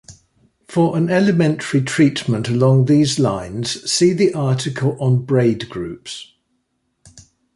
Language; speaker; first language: English; native; English